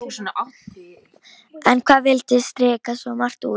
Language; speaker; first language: Icelandic; non-native, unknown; Polish